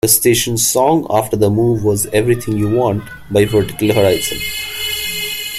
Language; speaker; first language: English; non-native, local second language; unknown